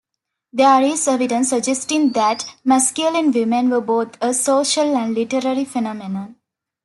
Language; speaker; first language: English; non-native, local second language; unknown